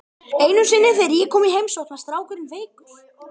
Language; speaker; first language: Icelandic; native; Icelandic